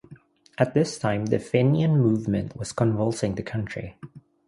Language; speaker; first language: English; non-native, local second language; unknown